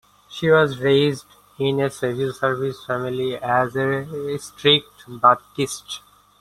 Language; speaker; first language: English; non-native, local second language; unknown